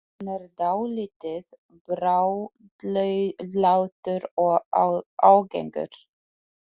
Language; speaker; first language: Icelandic; non-native, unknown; Polish